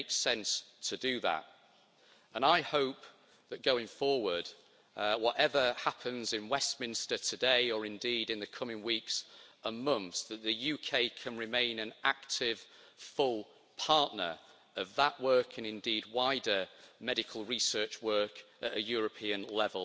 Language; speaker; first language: English; native; English